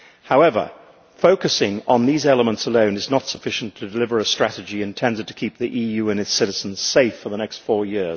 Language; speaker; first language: English; native; English